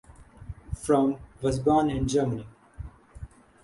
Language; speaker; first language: English; non-native, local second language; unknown